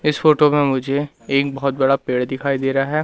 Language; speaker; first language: Hindi; native; Hindi